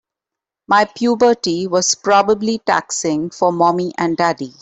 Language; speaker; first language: English; non-native, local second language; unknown